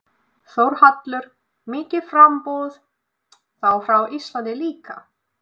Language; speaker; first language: Icelandic; non-native, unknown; Russian